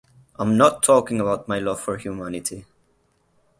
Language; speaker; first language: English; non-native, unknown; Catalan